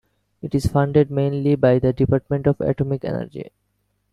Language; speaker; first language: English; non-native, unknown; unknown